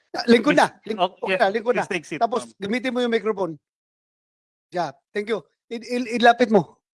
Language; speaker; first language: Filipino; native; Filipino